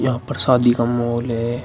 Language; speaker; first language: Hindi; native; Hindi